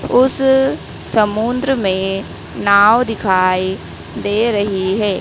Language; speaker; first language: Hindi; native; Hindi